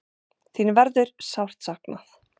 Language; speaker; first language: Icelandic; non-native, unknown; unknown